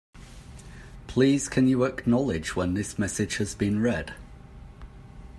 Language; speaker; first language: English; native; English